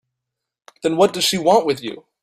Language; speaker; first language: English; native; English